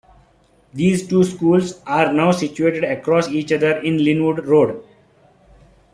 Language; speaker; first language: English; non-native, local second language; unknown